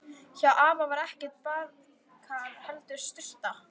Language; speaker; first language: Icelandic; native; Icelandic